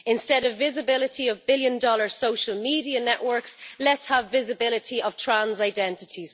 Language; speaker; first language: English; native; English